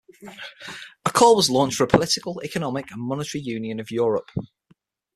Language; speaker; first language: English; native; English